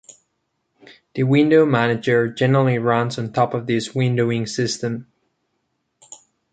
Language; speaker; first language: English; non-native, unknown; Catalan